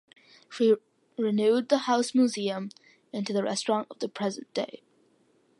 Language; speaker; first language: English; early bilingual, other home language; Malayalam